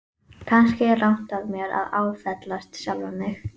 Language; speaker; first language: Icelandic; native; Icelandic